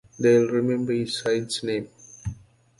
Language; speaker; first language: English; native; English